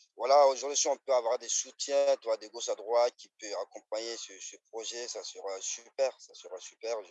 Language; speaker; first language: French; non-native, local second language; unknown